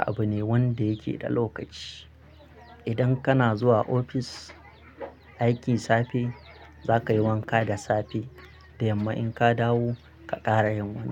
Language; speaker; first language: Hausa; non-native, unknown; Akan